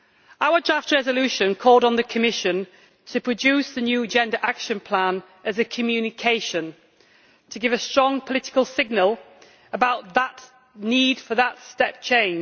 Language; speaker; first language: English; native; English